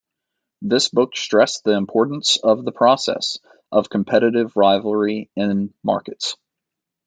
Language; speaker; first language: English; native; English